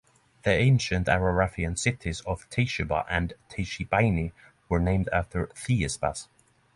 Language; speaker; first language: English; non-native, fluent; Norwegian